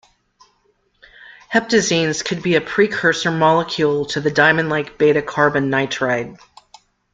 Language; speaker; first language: English; native; English